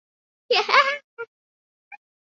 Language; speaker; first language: English; native; English